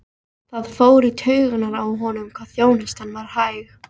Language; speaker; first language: Icelandic; native; Icelandic